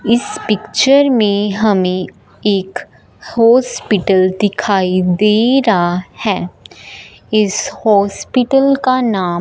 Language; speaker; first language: Hindi; non-native, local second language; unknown